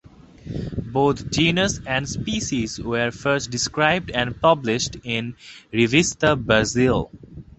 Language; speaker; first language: English; non-native, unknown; Bangla